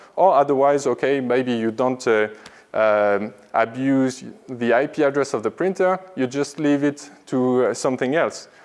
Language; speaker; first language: English; non-native, fluent; French